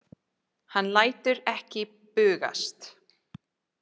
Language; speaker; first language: Icelandic; non-native, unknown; English